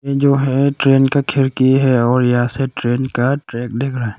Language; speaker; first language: Hindi; non-native, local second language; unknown